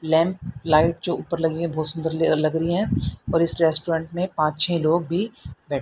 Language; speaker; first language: Hindi; native; Hindi